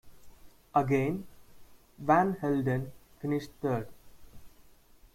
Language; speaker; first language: English; non-native, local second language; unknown